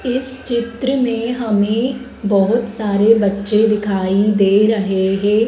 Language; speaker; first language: Hindi; native; Hindi